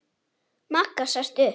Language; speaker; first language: Icelandic; native; Icelandic